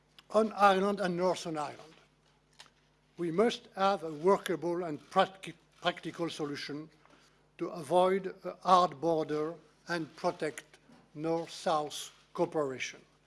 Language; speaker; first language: English; non-native, fluent; French